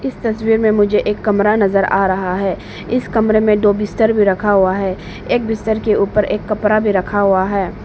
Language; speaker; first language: Hindi; non-native, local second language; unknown